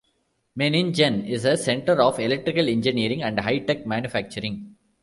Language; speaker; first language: English; non-native, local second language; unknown